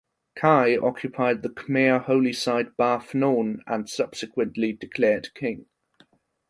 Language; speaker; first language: English; non-native, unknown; German